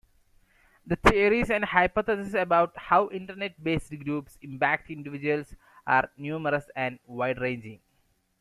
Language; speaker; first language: English; non-native, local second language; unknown